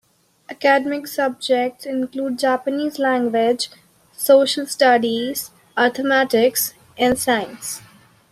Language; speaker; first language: English; non-native, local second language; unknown